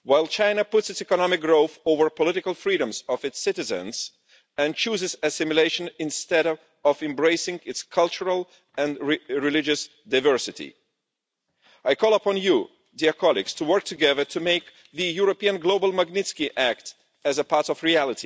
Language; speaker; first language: English; non-native, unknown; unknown